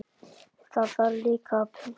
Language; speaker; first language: Icelandic; native; Icelandic